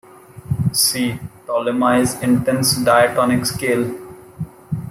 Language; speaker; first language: English; non-native, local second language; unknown